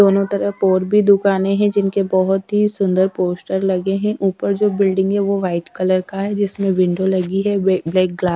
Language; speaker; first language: Hindi; native; Hindi